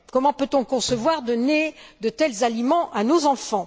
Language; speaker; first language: French; native; French